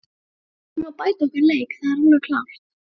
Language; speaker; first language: Icelandic; native; Icelandic